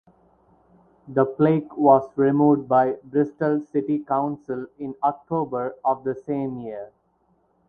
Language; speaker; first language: English; non-native, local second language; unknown